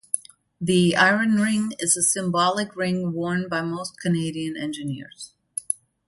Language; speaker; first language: English; non-native, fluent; German